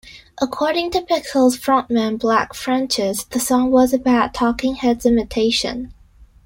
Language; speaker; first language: English; non-native, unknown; Chinese